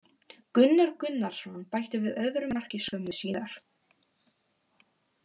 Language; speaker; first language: Icelandic; non-native, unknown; Polish